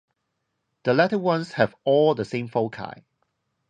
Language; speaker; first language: English; non-native, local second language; Cantonese